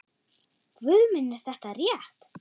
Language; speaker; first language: Icelandic; non-native, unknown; German